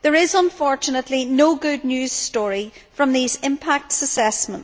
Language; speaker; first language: English; native; English